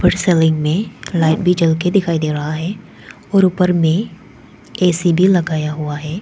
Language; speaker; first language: Hindi; non-native, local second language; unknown